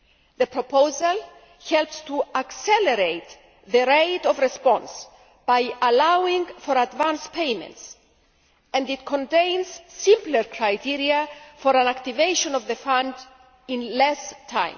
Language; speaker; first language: English; non-native, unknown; Greek